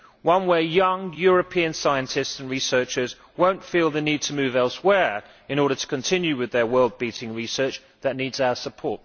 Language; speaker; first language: English; native; English